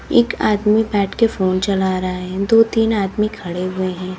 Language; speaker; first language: Hindi; native; Hindi